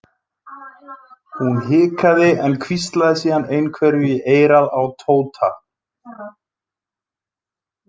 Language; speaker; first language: Icelandic; native; Icelandic